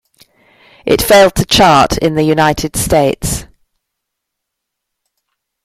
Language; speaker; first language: English; native; English